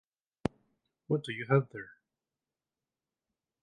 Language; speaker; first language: English; native; English